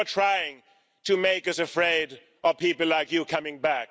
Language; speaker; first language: English; non-native, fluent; Swedish